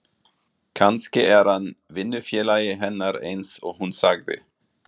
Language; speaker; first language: Icelandic; non-native, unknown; German